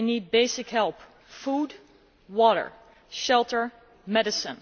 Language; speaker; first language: English; non-native, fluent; Dutch